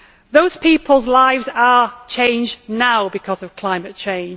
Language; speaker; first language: English; native; English